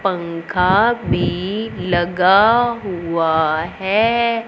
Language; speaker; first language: Hindi; non-native, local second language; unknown